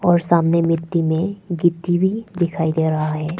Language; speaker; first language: Hindi; non-native, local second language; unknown